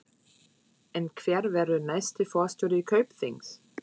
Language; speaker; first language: Icelandic; non-native, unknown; German